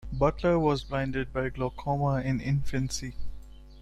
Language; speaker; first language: English; non-native, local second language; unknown